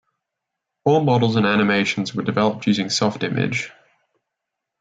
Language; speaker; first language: English; native; English